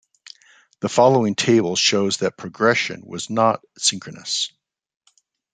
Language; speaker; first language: English; native; English